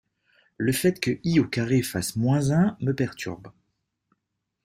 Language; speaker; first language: French; native; French